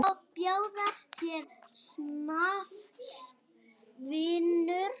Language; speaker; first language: Icelandic; native; Icelandic